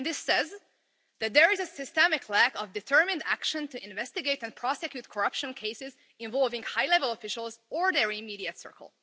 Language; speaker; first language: English; non-native, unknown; Hungarian